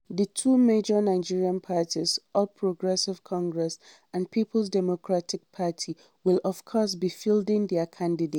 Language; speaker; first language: English; non-native, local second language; Hausa